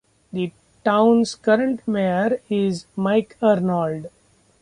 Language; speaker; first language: English; non-native, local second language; Marathi